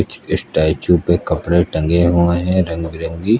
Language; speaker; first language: Hindi; native; Hindi